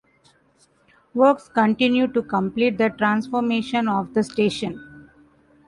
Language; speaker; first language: English; non-native, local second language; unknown